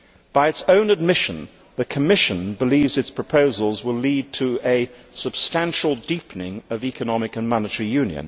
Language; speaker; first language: English; native; English